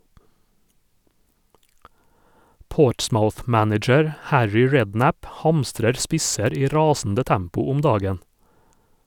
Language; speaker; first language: Norwegian; native; Norwegian